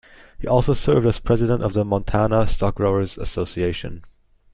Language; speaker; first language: English; native; English